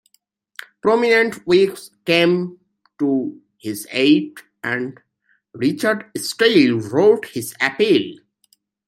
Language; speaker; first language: English; native; English